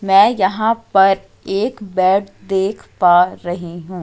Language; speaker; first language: Hindi; native; Hindi